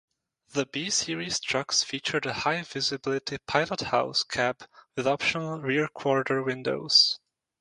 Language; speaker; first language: English; non-native, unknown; Czech